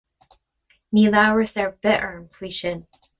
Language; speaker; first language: Irish; non-native, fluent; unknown